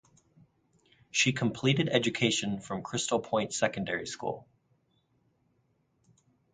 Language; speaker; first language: English; native; English